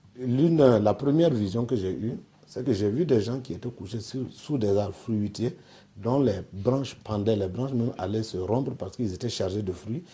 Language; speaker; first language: French; non-native, local second language; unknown